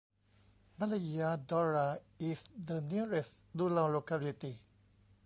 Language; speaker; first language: English; non-native, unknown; Thai